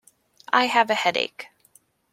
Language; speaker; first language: English; native; English